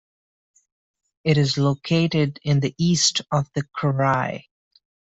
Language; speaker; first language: English; non-native, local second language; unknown